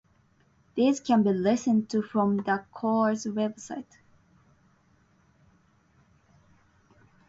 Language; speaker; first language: English; non-native, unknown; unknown